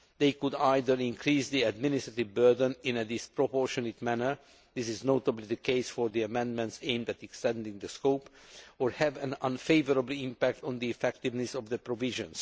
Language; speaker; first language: English; non-native, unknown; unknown